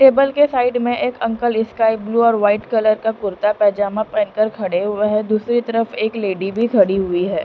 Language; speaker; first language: Hindi; non-native, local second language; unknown